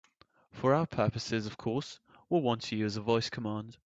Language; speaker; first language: English; native; English